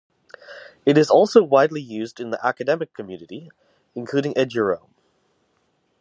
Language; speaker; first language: English; native; English